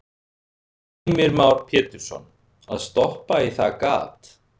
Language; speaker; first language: Icelandic; native; Icelandic